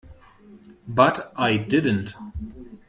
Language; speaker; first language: English; non-native, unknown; German